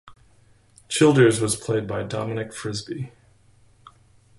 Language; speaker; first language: English; native; English